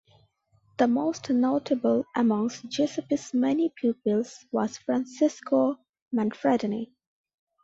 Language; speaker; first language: English; non-native, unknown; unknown